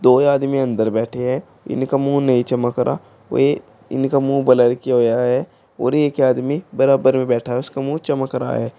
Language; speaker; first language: Hindi; native; Hindi